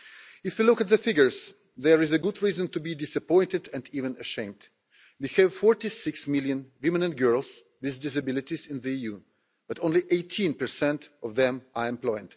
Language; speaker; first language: English; non-native, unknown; Russian